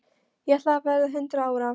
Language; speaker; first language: Icelandic; non-native, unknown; Polish